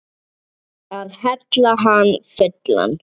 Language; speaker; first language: Icelandic; native; Icelandic